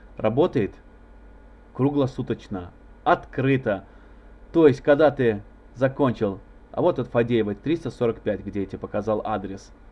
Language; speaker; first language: Russian; non-native, local second language; Azerbaijani